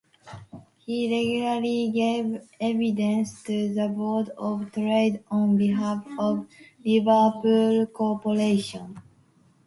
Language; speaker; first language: English; non-native, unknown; Japanese